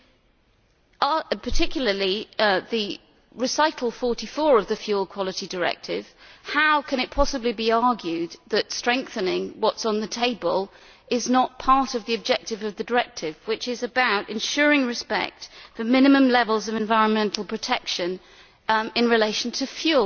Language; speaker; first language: English; native; English